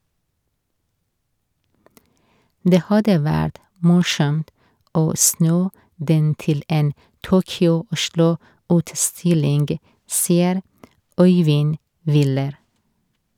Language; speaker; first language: Norwegian; non-native, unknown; Persian